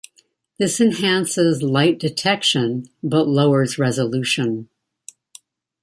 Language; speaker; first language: English; native; English